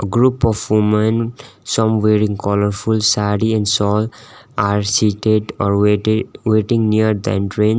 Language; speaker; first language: English; non-native, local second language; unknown